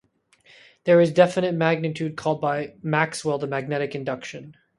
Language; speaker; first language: English; native; English